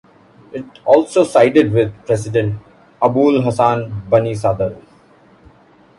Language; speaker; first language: English; non-native, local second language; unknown